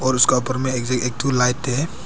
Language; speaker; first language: Hindi; non-native, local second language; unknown